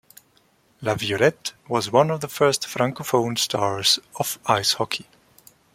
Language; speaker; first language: English; non-native, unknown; German